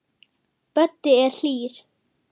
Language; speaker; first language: Icelandic; non-native, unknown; German